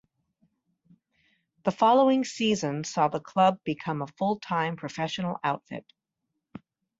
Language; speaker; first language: English; native; English